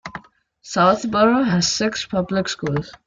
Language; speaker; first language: English; non-native, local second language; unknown